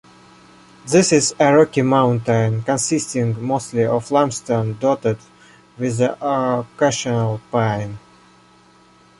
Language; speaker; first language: English; non-native, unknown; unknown